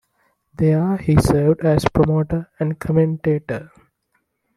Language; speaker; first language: English; non-native, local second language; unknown